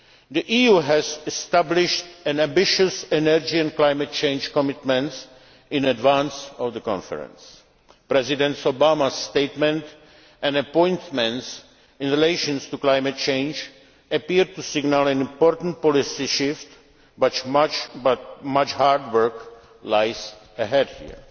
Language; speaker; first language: English; non-native, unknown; Czech